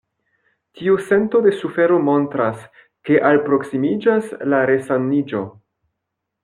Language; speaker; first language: Esperanto; non-native, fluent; French